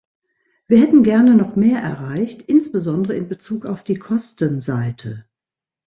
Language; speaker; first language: German; native; German